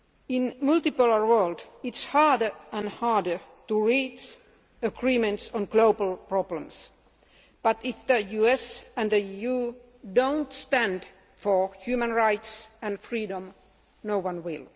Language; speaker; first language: English; non-native, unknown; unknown